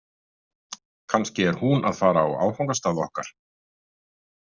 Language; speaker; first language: Icelandic; native; Icelandic